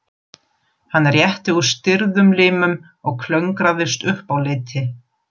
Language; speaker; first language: Icelandic; non-native, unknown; German